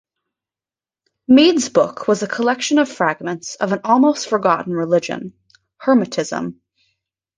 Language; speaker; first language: English; native; English